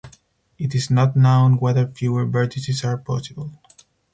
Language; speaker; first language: English; non-native, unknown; Spanish